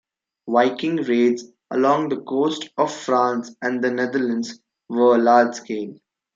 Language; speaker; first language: English; non-native, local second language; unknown